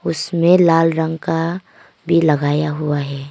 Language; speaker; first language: Hindi; non-native, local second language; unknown